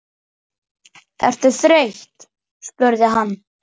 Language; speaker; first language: Icelandic; native; Icelandic